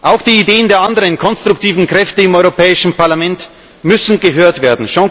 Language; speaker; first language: German; native; German